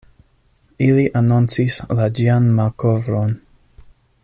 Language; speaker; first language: Esperanto; non-native, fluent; English